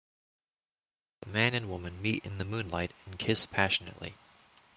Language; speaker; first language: English; native; English